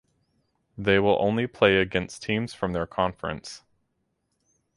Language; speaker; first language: English; native; English